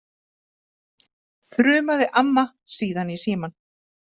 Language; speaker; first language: Icelandic; native; Icelandic